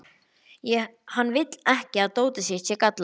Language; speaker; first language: Icelandic; native; Icelandic